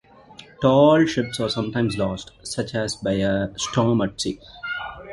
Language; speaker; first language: English; non-native, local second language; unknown